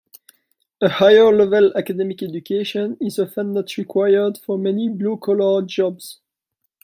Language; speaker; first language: English; non-native, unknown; French